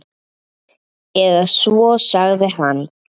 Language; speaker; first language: Icelandic; native; Icelandic